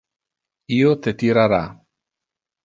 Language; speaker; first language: Interlingua; non-native, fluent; Italian